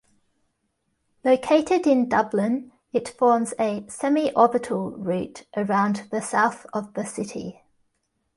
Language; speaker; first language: English; native; English